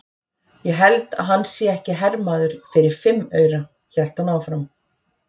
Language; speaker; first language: Icelandic; native; Icelandic